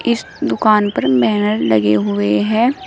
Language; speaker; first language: Hindi; native; Hindi